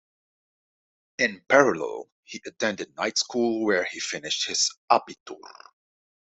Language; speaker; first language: English; non-native, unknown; Dutch